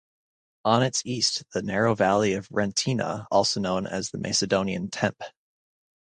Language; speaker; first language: English; native; English